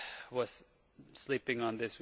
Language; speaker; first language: English; non-native, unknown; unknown